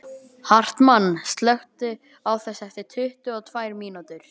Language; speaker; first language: Icelandic; native; Icelandic